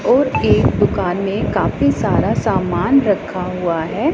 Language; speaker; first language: Hindi; non-native, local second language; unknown